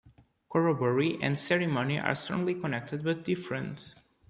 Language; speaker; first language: English; non-native, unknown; Portuguese